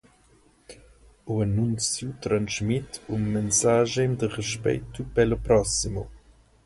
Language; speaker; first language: Portuguese; non-native, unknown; English